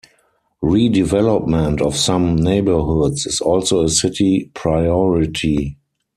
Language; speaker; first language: English; non-native, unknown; German